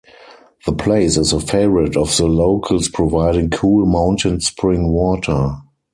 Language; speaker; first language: English; non-native, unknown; German